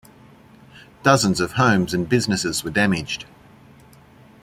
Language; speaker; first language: English; native; English